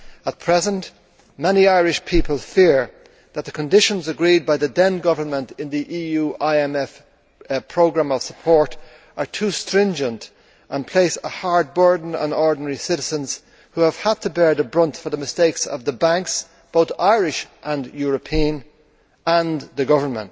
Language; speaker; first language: English; native; English